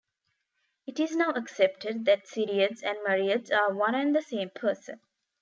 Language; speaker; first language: English; non-native, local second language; Tamil